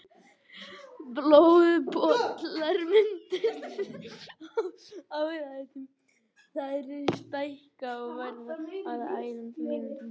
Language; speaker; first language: Icelandic; native; Icelandic